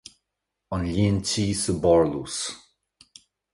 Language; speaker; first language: Irish; native; Irish